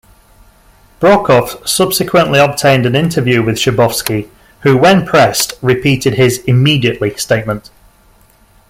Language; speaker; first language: English; native; English